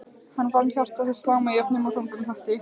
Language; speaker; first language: Icelandic; native; Icelandic